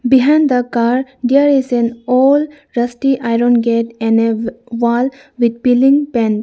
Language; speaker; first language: English; non-native, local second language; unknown